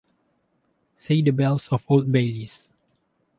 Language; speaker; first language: English; non-native, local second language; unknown